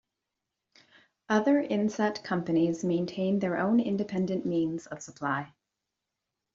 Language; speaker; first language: English; native; English